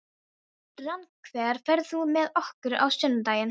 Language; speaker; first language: Icelandic; non-native, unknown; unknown